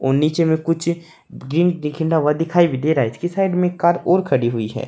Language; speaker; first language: Hindi; native; Hindi